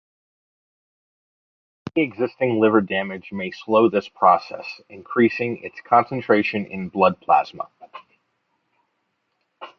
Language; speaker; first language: English; native; English